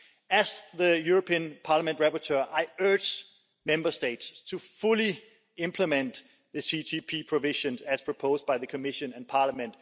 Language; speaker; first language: English; non-native, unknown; Danish